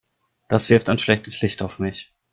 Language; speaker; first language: German; native; German